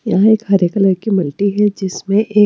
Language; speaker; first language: Hindi; non-native, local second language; Punjabi